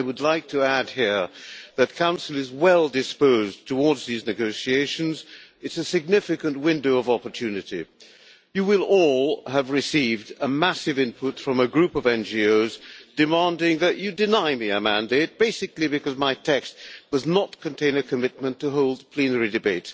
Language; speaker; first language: English; non-native, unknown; Hungarian